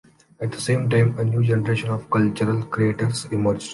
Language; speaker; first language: English; non-native, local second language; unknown